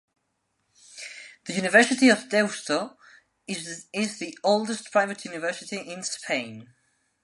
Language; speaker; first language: English; non-native, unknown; Spanish